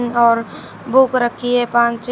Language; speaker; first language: Hindi; native; Hindi